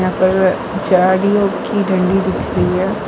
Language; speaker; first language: Hindi; non-native, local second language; Gujarati